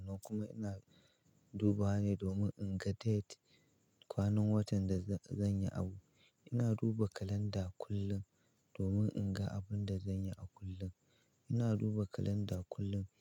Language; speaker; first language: Hausa; native; Hausa